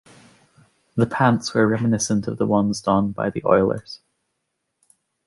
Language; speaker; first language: English; native; English